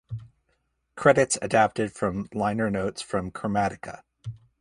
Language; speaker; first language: English; native; English